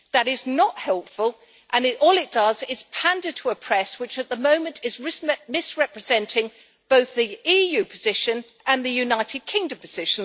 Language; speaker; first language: English; native; English